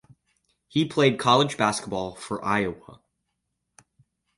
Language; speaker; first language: English; native; English